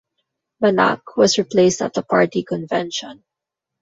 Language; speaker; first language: English; non-native, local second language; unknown